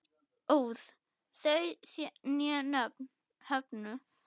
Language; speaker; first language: Icelandic; non-native, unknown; German